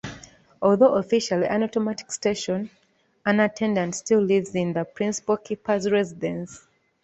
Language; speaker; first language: English; non-native, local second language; Ganda